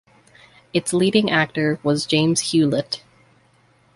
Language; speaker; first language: English; native; English